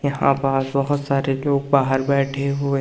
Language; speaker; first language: Hindi; native; Hindi